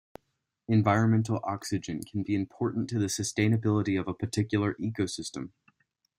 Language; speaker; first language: English; native; English